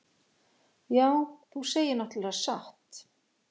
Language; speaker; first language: Icelandic; native; Icelandic